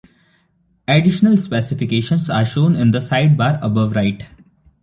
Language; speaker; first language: English; non-native, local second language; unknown